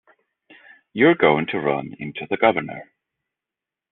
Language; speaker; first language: English; native; English